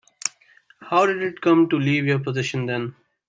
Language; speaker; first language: English; non-native, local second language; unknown